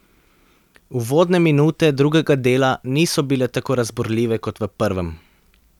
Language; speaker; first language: Slovenian; native; Slovenian